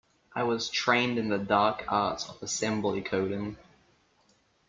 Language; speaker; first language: English; native; English